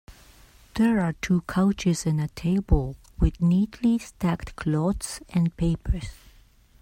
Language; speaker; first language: English; native; English